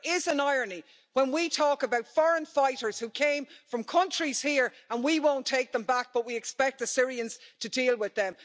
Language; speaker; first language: English; native; English